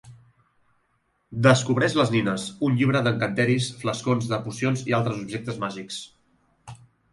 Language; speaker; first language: Catalan; native; Catalan